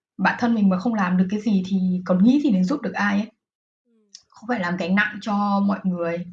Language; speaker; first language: Vietnamese; native; Vietnamese